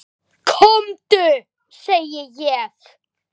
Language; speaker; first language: Icelandic; native; Icelandic